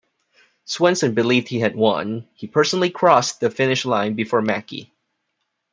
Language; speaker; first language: English; non-native, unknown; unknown